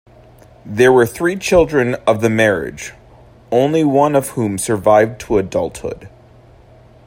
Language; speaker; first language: English; native; English